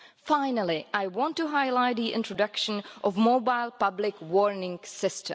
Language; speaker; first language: English; non-native, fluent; Czech